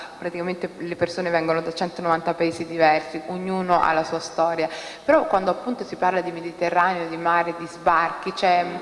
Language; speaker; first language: Italian; early bilingual, other home language; Somali